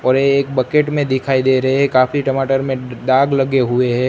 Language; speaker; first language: Hindi; non-native, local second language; Gujarati